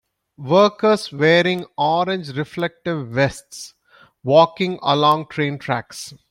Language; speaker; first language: English; non-native, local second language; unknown